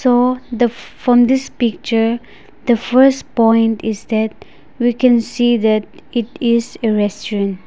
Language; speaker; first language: English; non-native, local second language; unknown